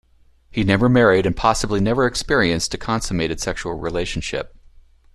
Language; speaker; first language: English; native; English